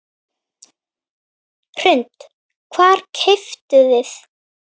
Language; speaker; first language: Icelandic; native; Icelandic